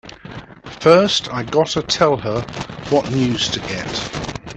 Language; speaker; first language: English; native; English